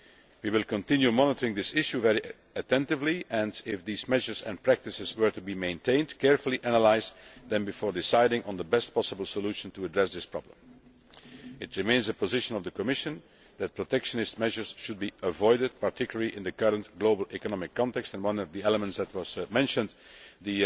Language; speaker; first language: English; non-native, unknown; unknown